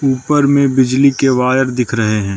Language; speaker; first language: Hindi; non-native, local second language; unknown